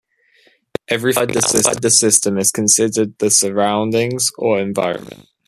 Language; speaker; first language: English; native; English